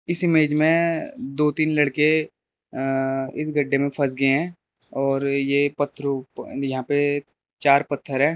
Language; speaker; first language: Hindi; early bilingual, other home language; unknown